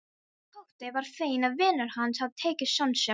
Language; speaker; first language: Icelandic; non-native, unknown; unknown